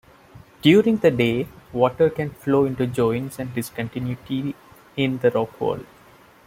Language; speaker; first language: English; non-native, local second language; Malayalam